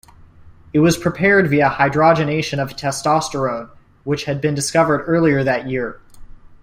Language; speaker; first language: English; native; English